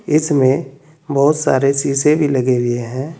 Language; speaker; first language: Hindi; native; Hindi